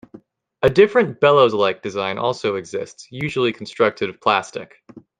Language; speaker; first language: English; native; English